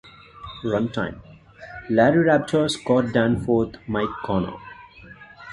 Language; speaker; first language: English; non-native, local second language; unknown